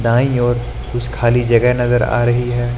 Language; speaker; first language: Hindi; native; Hindi